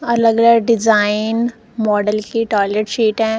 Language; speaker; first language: Hindi; non-native, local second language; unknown